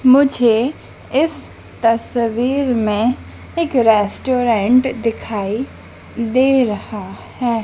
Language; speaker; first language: Hindi; native; Hindi